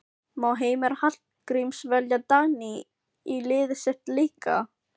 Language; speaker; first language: Icelandic; non-native, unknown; Filipino